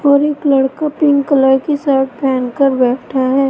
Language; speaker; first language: Hindi; native; Hindi